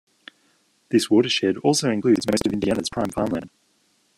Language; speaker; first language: English; native; English